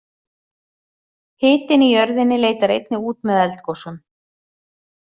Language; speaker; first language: Icelandic; native; Icelandic